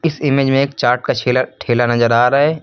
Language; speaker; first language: Hindi; native; Hindi